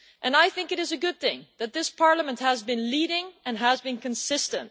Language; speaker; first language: English; non-native, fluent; Dutch